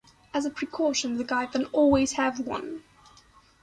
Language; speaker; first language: English; non-native, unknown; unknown